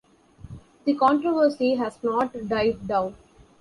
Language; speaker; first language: English; non-native, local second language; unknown